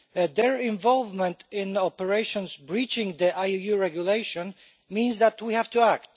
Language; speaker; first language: English; non-native, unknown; Polish